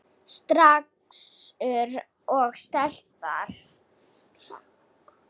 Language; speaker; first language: Icelandic; non-native, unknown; Slovak